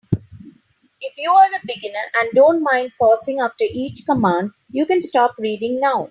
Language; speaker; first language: English; non-native, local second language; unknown